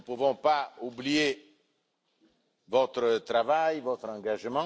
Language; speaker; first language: French; non-native, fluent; Italian